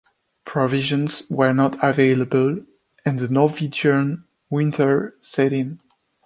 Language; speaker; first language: English; non-native, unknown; French